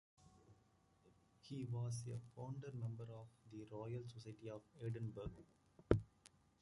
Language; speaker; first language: English; native; English